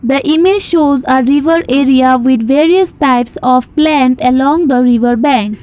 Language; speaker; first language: English; non-native, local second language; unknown